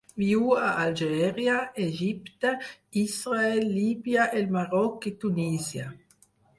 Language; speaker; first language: Catalan; non-native, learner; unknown